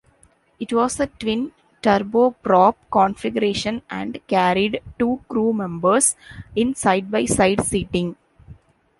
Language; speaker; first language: English; non-native, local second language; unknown